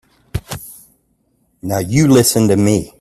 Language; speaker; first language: English; native; English